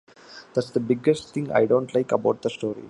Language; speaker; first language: English; non-native, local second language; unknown